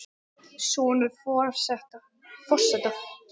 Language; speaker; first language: Icelandic; non-native, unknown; English